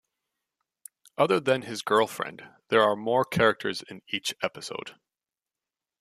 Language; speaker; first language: English; native; English